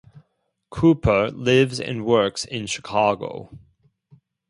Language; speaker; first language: English; non-native, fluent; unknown